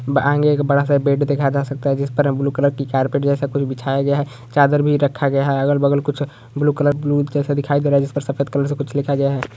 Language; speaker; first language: Hindi; non-native, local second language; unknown